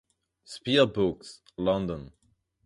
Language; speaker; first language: English; non-native, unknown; German